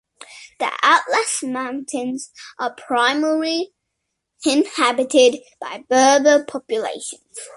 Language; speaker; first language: English; native; English